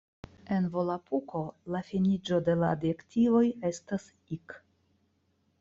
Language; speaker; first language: Esperanto; non-native, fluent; Russian